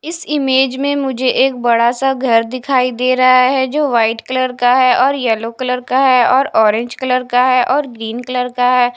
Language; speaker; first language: Hindi; non-native, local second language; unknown